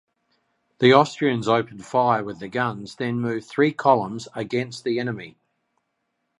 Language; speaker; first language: English; native; English